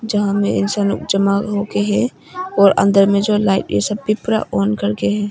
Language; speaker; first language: Hindi; non-native, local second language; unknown